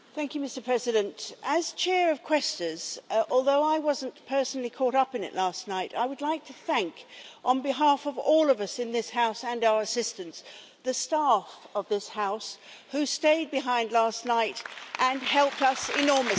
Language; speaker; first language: English; native; English